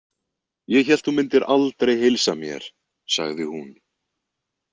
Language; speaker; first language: Icelandic; native; Icelandic